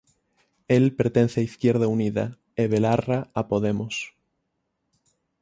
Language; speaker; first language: Galician; native; Galician